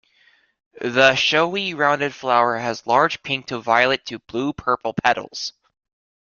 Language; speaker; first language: English; native; English